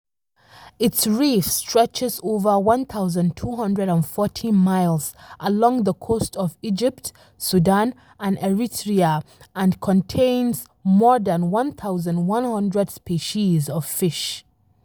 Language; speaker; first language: English; non-native, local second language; Hausa